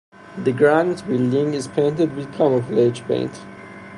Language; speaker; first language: English; non-native, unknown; Persian